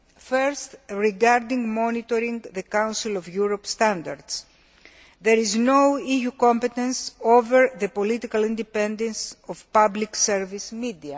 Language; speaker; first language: English; non-native, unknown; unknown